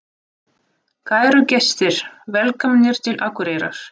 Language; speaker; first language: Icelandic; non-native, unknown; Russian